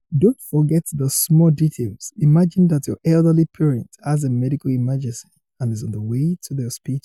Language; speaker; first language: English; non-native, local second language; Yoruba